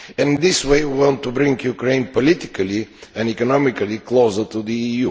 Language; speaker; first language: English; non-native, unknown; Bulgarian